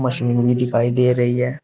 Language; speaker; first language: Hindi; native; Hindi